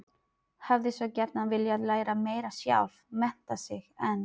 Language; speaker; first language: Icelandic; non-native, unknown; Filipino